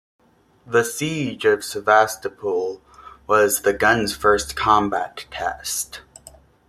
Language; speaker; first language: English; native; English